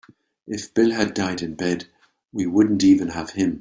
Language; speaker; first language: English; native; English